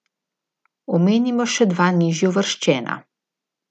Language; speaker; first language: Slovenian; native; Slovenian